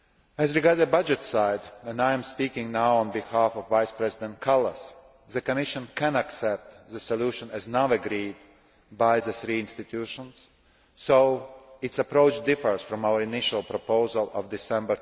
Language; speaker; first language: English; non-native, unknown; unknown